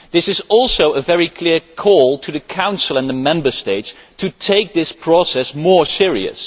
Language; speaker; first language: English; non-native, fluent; Dutch